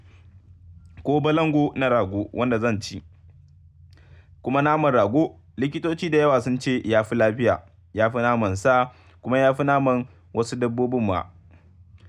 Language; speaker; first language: Hausa; native; Hausa